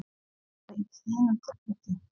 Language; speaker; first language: Icelandic; non-native, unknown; Polish